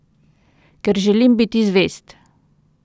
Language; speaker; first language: Slovenian; native; Slovenian